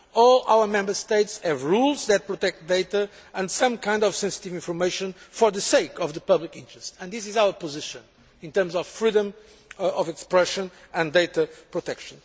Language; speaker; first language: English; non-native, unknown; Portuguese